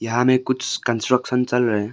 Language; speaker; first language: Hindi; early bilingual, other home language; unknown